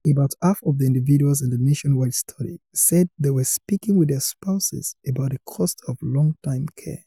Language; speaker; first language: English; non-native, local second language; Yoruba